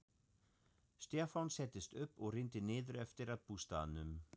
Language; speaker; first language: Icelandic; non-native, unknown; German